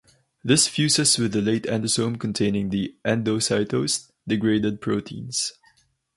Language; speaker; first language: English; non-native, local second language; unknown